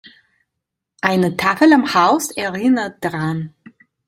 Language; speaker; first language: German; non-native, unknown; Italian